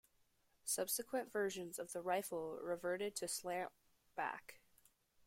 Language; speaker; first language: English; native; English